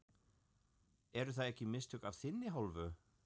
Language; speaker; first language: Icelandic; non-native, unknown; German